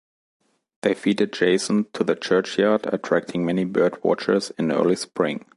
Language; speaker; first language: English; non-native, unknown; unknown